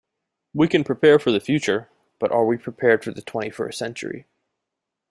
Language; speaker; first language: English; native; English